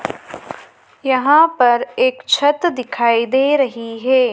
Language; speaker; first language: Hindi; native; Hindi